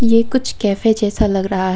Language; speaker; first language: Hindi; non-native, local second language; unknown